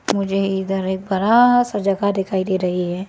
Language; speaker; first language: Hindi; early bilingual, other home language; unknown